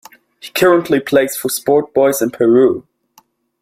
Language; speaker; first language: English; non-native, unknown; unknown